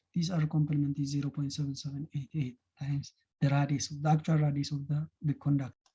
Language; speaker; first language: English; non-native, local second language; Amharic